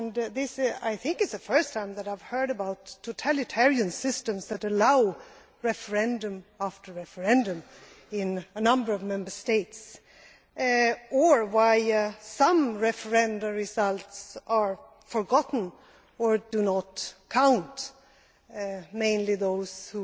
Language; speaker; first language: English; non-native, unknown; Swedish